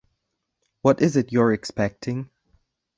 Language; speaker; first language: English; non-native, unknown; German